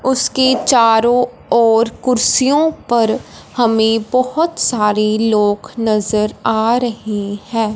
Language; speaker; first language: Hindi; non-native, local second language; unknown